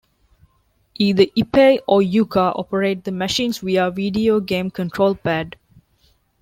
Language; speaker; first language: English; non-native, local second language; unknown